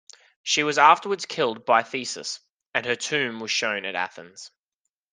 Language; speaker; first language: English; native; English